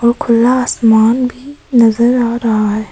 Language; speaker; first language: Hindi; early bilingual, other home language; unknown